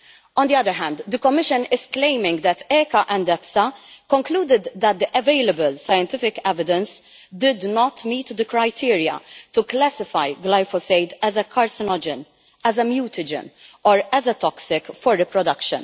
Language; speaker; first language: English; non-native, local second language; Maltese